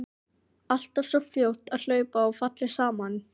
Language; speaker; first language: Icelandic; non-native, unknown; Filipino